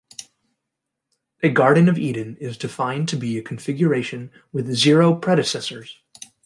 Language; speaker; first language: English; native; English